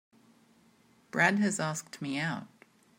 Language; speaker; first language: English; native; English